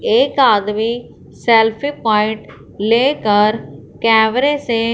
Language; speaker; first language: Hindi; non-native, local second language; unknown